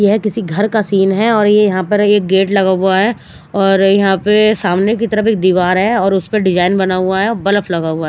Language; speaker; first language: Hindi; non-native, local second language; Punjabi